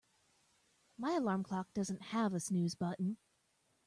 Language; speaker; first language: English; native; English